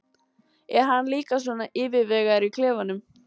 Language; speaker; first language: Icelandic; native; Icelandic